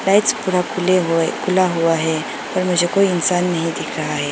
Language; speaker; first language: Hindi; non-native, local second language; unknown